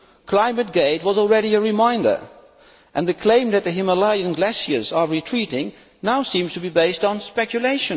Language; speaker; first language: English; non-native, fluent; Dutch